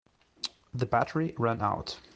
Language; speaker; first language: English; non-native, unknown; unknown